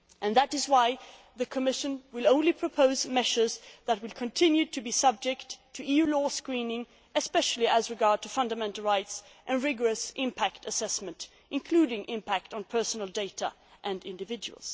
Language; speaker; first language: English; non-native, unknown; Swedish